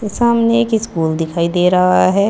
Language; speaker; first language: Hindi; native; Hindi